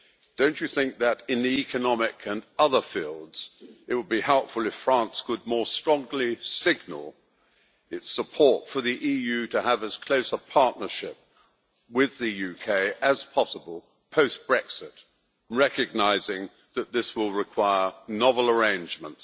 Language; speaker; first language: English; native; English